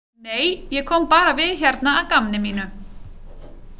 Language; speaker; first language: Icelandic; native; Icelandic